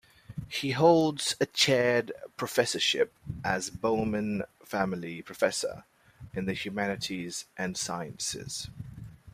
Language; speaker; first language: English; native; English